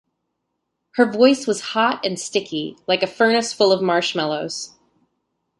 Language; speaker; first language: English; native; English